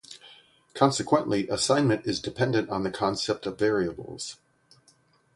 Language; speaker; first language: English; native; English